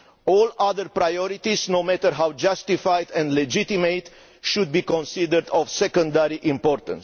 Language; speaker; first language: English; non-native, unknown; Romanian